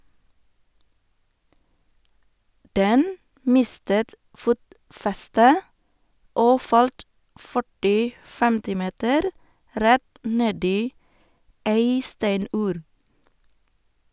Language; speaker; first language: Norwegian; non-native, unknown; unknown